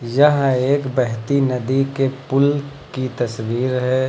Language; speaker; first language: Hindi; native; Hindi